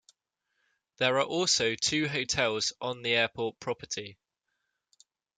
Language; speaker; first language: English; native; English